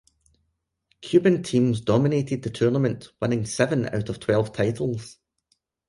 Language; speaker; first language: English; native; English